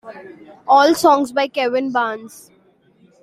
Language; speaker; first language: English; non-native, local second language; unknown